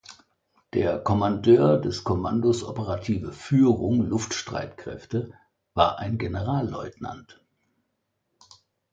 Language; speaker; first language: German; native; German